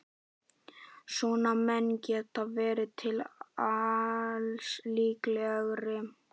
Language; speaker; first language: Icelandic; native; Icelandic